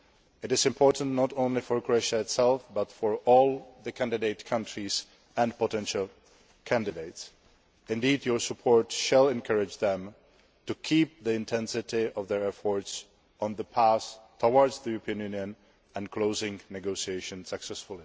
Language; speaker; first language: English; non-native, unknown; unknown